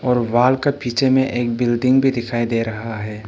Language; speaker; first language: Hindi; non-native, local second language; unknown